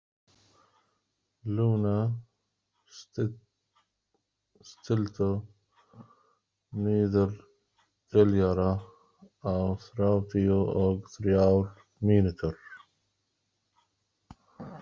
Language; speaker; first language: Icelandic; non-native, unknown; Arabic